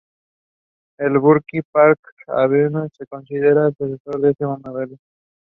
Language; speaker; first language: English; non-native, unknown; Spanish